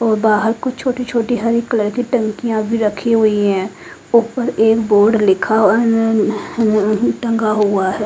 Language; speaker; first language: Hindi; native; Hindi